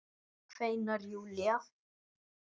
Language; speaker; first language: Icelandic; native; Icelandic